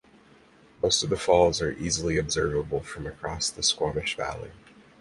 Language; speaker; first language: English; native; English